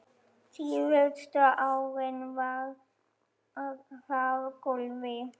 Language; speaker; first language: Icelandic; non-native, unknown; German